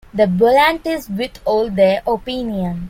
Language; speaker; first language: English; non-native, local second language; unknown